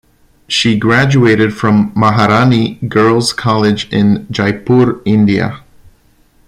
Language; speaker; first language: English; non-native, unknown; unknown